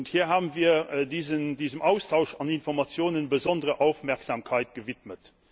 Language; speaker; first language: German; non-native, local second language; Luxembourgish